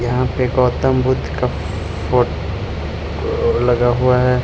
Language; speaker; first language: Hindi; non-native, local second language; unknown